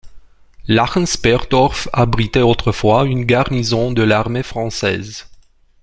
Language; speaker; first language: French; non-native, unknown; Romanian